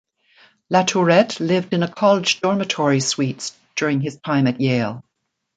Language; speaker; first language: English; native; English